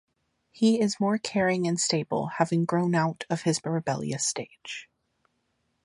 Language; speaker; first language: English; native; English